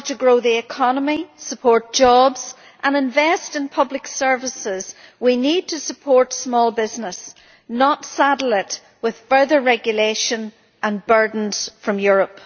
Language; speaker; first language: English; native; English